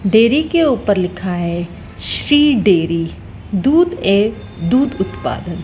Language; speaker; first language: Hindi; native; Hindi